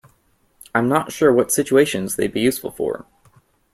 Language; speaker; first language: English; native; English